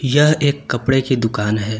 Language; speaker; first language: Hindi; native; Hindi